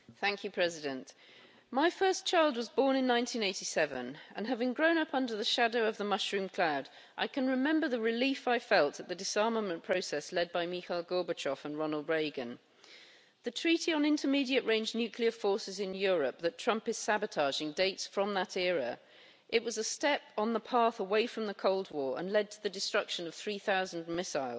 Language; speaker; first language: English; native; English